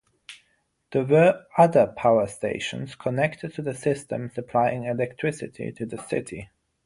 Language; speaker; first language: English; non-native, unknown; German